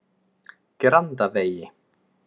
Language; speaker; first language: Icelandic; native; Icelandic